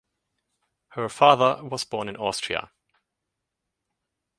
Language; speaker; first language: English; native; English